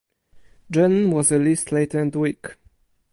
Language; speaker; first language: English; non-native, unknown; Polish